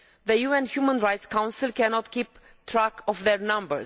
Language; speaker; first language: English; non-native, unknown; Romanian